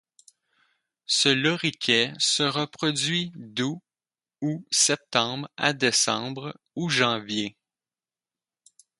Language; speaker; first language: French; native; French